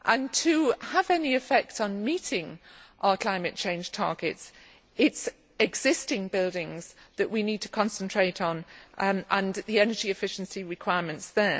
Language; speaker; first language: English; native; English